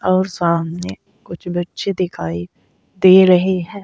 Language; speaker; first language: Hindi; native; Hindi